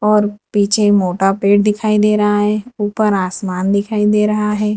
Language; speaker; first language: Hindi; non-native, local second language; Gujarati